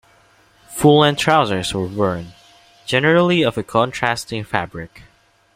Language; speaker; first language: English; non-native, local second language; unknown